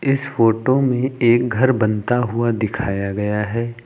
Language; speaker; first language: Hindi; native; Hindi